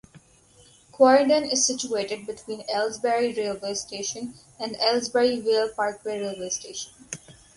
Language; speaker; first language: English; non-native, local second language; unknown